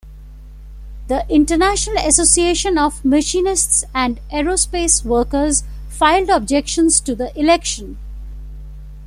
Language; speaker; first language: English; non-native, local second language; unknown